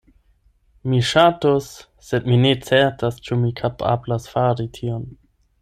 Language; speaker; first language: Esperanto; non-native, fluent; German